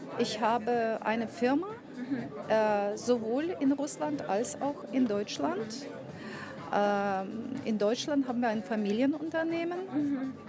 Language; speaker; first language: German; non-native, fluent; Russian